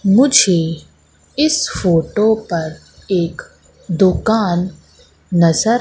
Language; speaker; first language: Hindi; native; Hindi